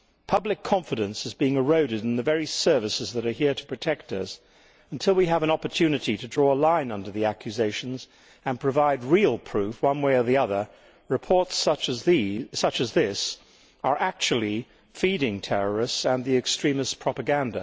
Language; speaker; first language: English; native; English